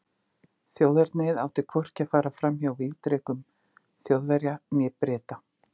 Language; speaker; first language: Icelandic; native; Icelandic